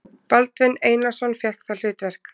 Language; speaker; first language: Icelandic; native; Icelandic